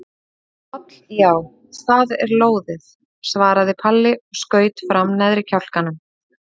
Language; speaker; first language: Icelandic; native; Icelandic